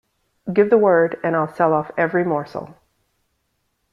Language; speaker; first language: English; native; English